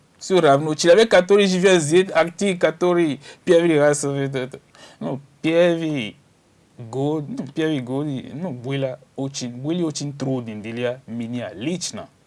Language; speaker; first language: Russian; non-native, learner; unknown